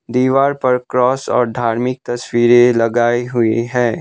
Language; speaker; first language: Hindi; non-native, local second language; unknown